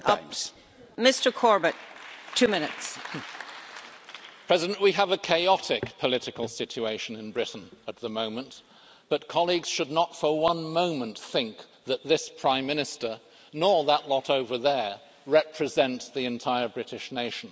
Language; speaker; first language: English; native; English